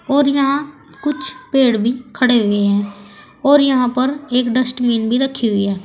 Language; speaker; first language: Hindi; native; Hindi